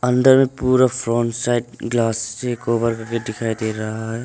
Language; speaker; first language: Hindi; non-native, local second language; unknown